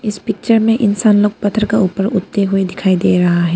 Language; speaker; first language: Hindi; non-native, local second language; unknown